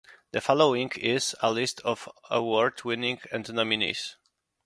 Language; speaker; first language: English; non-native, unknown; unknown